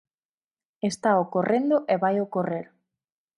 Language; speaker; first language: Galician; native; Galician